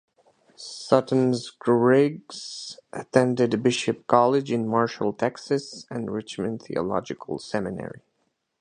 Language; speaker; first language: English; native; English